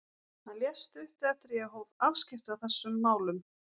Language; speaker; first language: Icelandic; native; Icelandic